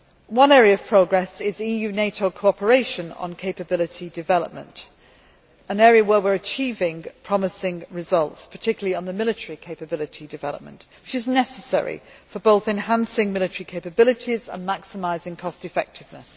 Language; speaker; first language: English; native; English